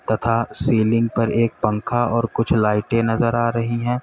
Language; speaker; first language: Hindi; native; Hindi